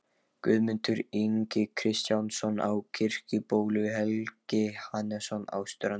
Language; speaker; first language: Icelandic; non-native, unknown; Lithuanian